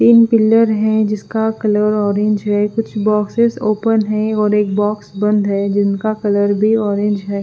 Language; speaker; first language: Hindi; non-native, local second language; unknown